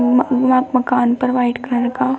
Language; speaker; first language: Hindi; native; Hindi